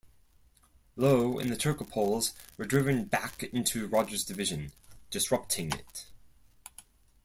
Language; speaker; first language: English; non-native, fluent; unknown